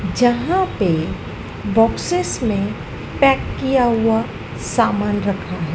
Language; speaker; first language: Hindi; native; Hindi